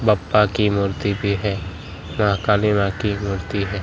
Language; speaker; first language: Hindi; non-native, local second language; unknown